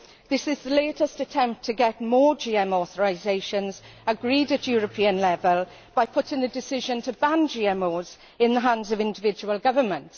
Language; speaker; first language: English; native; English